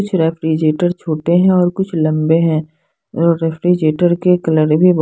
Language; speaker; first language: Hindi; non-native, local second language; Punjabi